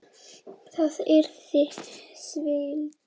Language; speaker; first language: Icelandic; native; Icelandic